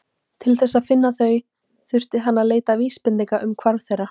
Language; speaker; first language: Icelandic; native; Icelandic